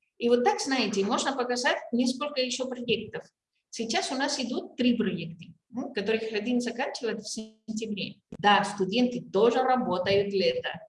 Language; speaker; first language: Russian; non-native, fluent; Spanish